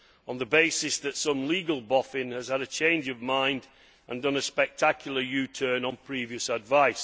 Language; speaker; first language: English; native; English